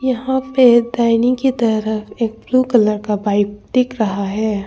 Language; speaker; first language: Hindi; non-native, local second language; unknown